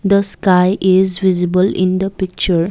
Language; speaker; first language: English; non-native, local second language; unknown